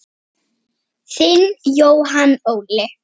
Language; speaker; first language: Icelandic; native; Icelandic